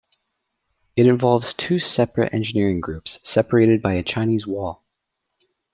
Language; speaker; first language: English; native; English